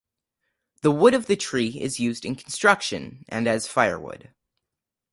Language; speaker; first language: English; native; English